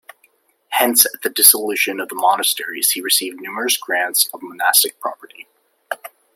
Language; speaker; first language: English; native; English